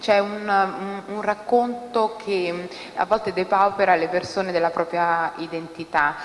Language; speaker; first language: Italian; early bilingual, other home language; Somali